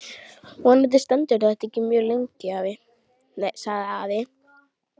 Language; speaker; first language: Icelandic; native; Icelandic